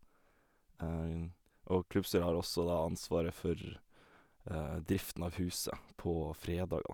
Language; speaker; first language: Norwegian; native; Norwegian